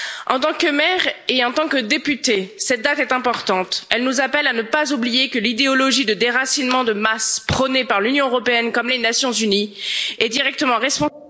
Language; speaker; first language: French; native; French